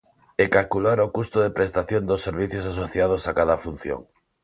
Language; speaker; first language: Galician; non-native, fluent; Spanish